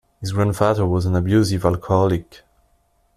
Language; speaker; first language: English; non-native, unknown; French